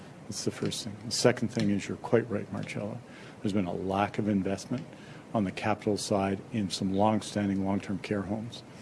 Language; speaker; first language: English; native; English